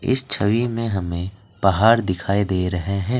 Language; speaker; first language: Hindi; non-native, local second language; Assamese